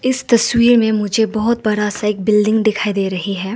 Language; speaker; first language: Hindi; non-native, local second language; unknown